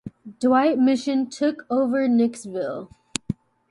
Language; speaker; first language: English; native; English